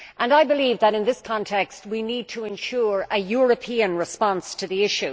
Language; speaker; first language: English; native; English